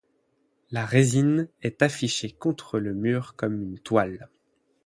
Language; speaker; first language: French; native; French